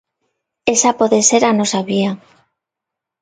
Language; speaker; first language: Galician; non-native, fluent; Spanish